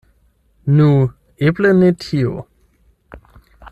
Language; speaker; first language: Esperanto; non-native, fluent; German